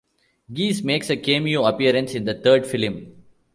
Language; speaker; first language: English; non-native, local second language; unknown